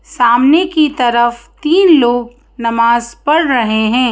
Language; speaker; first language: Hindi; native; Hindi